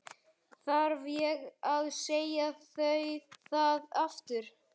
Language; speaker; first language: Icelandic; native; Icelandic